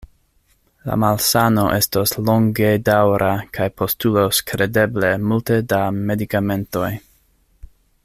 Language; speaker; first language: Esperanto; non-native, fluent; English